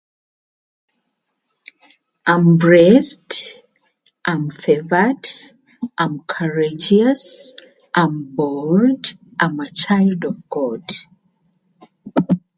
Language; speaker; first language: English; native; English